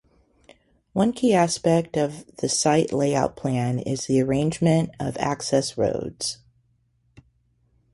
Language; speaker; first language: English; native; English